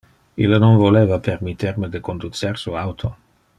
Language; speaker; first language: Interlingua; non-native, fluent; Dutch